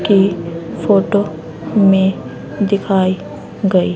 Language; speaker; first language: Hindi; native; Hindi